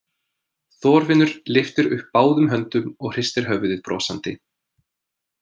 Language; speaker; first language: Icelandic; non-native, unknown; English